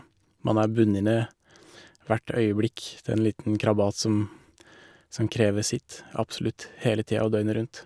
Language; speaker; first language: Norwegian; native; Norwegian